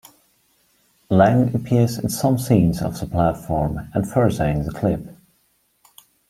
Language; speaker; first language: English; non-native, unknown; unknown